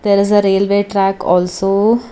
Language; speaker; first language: English; non-native, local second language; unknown